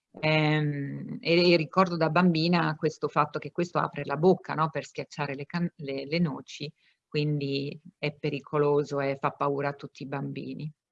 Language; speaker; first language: Italian; non-native, fluent; German